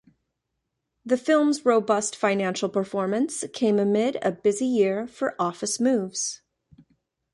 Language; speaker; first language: English; native; English